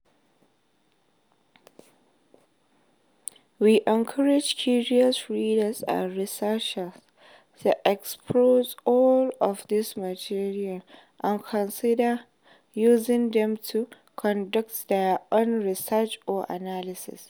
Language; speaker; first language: English; non-native, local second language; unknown